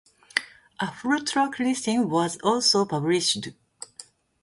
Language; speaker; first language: English; non-native, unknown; Japanese